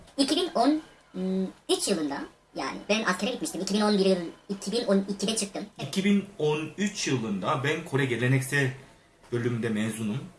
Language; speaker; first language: Turkish; non-native, fluent; Korean